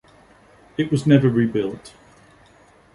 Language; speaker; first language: English; native; English